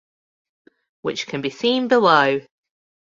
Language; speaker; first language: English; native; English